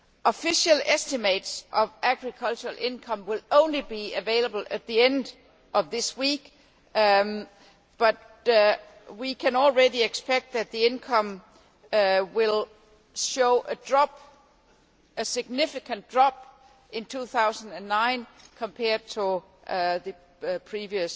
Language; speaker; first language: English; non-native, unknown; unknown